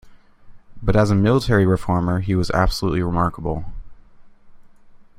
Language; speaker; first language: English; native; English